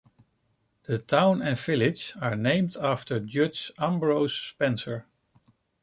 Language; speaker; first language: English; non-native, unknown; Dutch